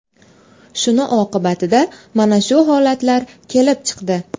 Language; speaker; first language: Uzbek; native; Uzbek